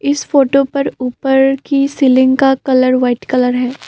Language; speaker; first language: Hindi; non-native, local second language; Assamese